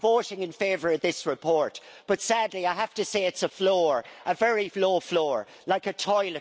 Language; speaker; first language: English; native; English